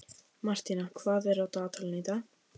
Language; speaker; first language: Icelandic; native; Icelandic